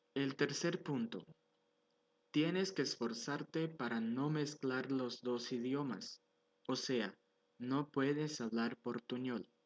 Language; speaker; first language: Spanish; non-native, fluent; Portuguese